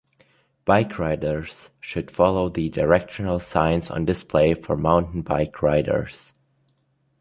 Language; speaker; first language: English; native; English